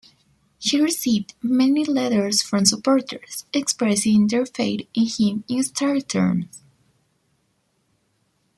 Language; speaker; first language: English; non-native, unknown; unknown